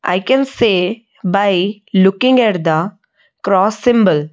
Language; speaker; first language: English; non-native, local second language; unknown